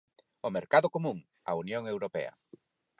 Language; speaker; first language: Galician; non-native, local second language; Spanish